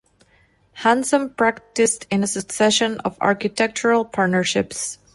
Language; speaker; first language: English; non-native, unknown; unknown